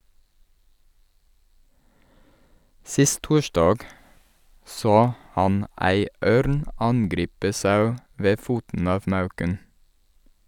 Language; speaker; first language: Norwegian; non-native, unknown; English